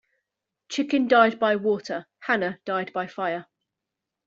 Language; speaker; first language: English; native; English